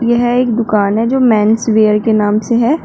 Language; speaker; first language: Hindi; native; Hindi